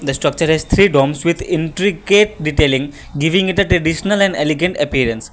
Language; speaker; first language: English; non-native, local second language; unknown